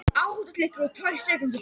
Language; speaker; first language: Icelandic; non-native, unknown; Japanese